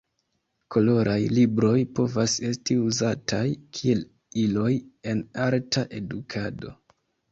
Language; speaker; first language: Esperanto; non-native, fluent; Kinyarwanda